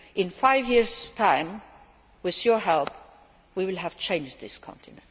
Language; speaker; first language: English; non-native, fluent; Luxembourgish